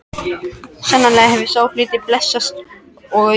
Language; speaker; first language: Icelandic; non-native, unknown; French